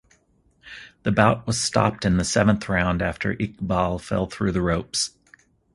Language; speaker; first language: English; native; English